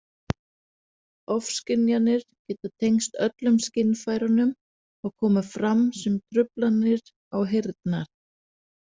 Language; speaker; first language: Icelandic; non-native, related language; Danish